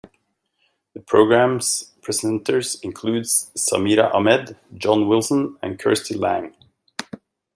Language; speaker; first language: English; native; English